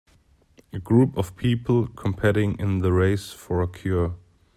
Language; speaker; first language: English; non-native, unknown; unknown